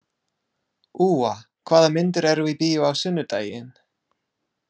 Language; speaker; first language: Icelandic; non-native, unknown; English